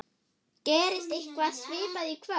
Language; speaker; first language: Icelandic; non-native, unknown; German